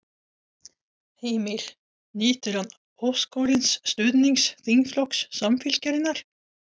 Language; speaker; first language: Icelandic; non-native, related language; Swedish